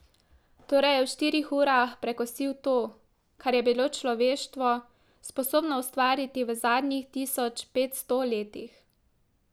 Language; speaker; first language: Slovenian; native; Slovenian